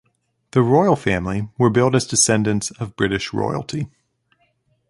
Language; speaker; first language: English; native; English